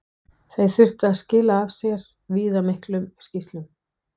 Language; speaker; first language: Icelandic; non-native, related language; Danish